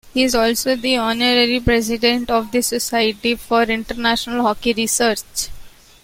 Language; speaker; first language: English; non-native, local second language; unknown